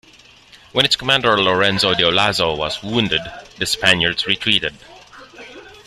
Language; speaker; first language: English; non-native, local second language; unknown